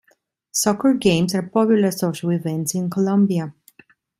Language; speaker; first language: English; non-native, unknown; Italian